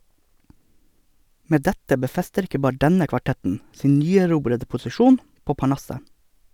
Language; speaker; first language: Norwegian; native; Norwegian